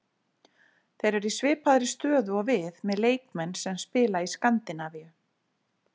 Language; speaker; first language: Icelandic; native; Icelandic